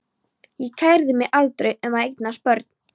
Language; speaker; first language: Icelandic; non-native, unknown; Polish